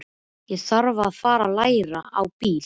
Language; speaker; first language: Icelandic; native; Icelandic